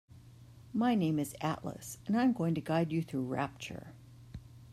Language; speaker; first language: English; native; English